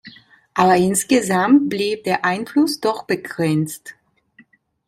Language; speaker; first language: German; non-native, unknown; Italian